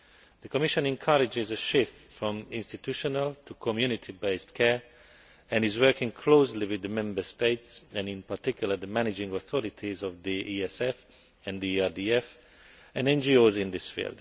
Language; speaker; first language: English; non-native, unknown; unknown